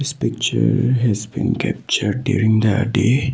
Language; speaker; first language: English; non-native, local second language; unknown